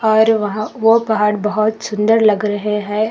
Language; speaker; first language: Hindi; non-native, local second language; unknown